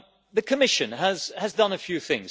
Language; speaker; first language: English; non-native, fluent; Dutch